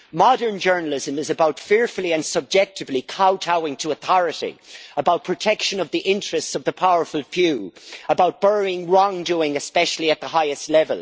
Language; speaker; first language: English; native; English